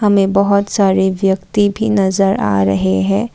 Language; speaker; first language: Hindi; non-native, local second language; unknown